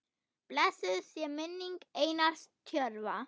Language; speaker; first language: Icelandic; non-native, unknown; German